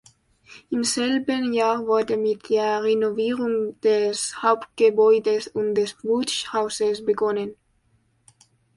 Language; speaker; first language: German; non-native, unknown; Spanish